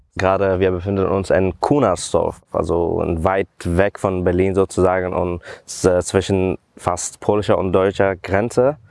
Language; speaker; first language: German; non-native, fluent; Persian